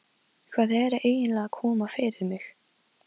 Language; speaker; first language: Icelandic; non-native, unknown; Polish